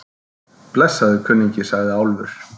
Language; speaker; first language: Icelandic; native; Icelandic